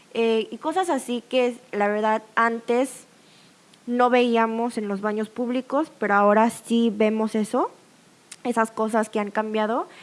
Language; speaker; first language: Spanish; early bilingual, other home language; Korean